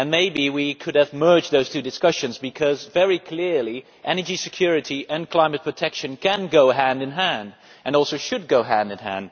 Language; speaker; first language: English; non-native, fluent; Dutch